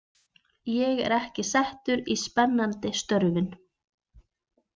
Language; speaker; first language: Icelandic; native; Icelandic